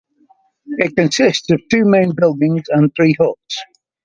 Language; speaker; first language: English; native; English